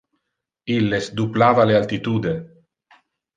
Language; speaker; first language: Interlingua; non-native, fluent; Italian